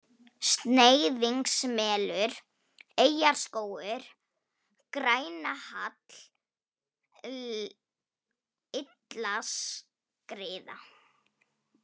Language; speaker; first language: Icelandic; non-native, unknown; Polish